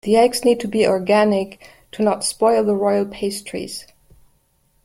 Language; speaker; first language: English; non-native, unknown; German